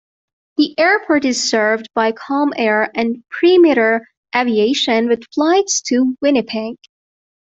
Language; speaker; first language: English; non-native, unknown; Persian